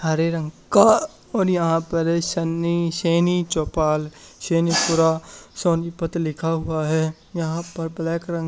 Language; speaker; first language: Hindi; native; Hindi